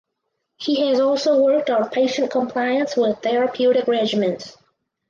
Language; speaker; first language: English; native; English